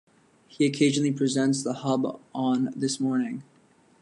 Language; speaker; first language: English; native; English